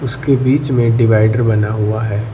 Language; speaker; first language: Hindi; native; Hindi